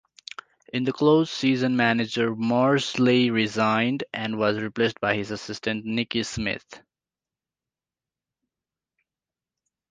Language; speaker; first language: English; non-native, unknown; Nepali